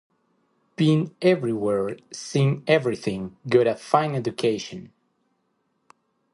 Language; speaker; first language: English; native; English